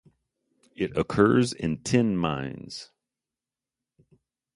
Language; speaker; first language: English; native; English